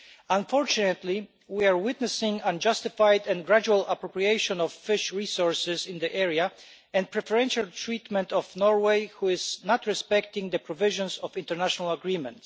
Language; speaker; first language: English; non-native, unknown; Polish